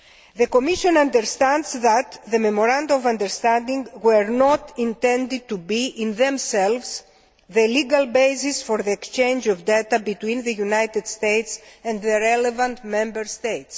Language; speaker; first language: English; non-native, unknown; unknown